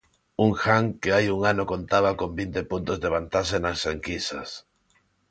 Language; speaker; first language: Galician; non-native, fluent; Spanish